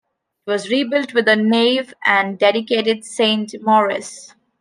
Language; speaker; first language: English; non-native, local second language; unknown